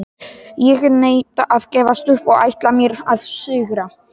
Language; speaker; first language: Icelandic; non-native, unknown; Polish